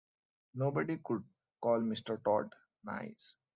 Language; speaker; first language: English; non-native, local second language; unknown